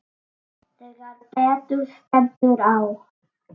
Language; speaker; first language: Icelandic; native; Icelandic